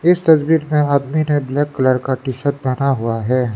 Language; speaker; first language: Hindi; non-native, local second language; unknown